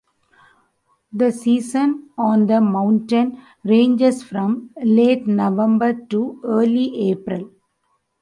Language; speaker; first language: English; non-native, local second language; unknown